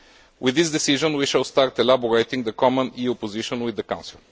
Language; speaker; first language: English; non-native, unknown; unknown